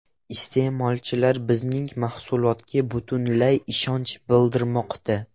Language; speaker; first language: Uzbek; non-native, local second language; Russian